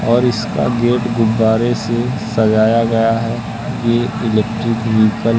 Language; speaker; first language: Hindi; native; Hindi